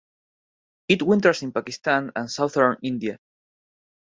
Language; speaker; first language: English; non-native, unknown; Spanish